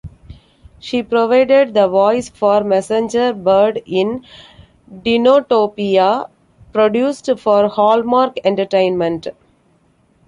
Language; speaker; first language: English; non-native, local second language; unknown